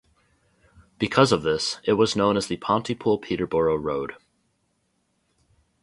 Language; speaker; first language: English; native; English